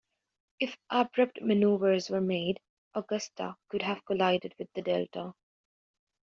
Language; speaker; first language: English; native; English